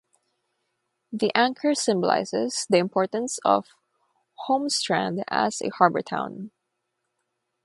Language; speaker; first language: English; non-native, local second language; Filipino